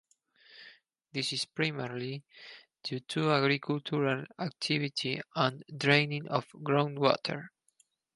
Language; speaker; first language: English; non-native, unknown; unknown